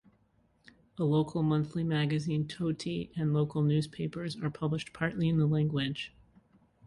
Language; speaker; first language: English; native; English